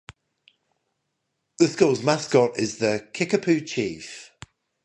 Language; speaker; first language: English; native; English